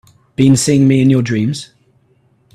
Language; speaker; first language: English; native; English